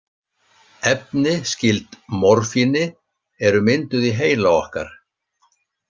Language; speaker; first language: Icelandic; native; Icelandic